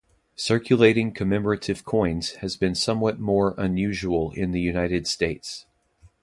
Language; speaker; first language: English; native; English